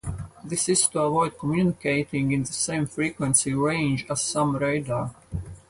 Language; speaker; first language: English; non-native, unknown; Latvian